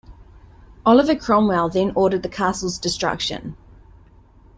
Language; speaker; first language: English; native; English